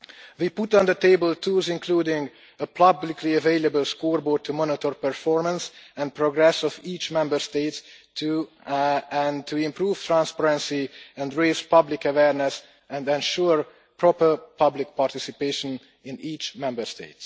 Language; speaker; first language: English; non-native, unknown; Hungarian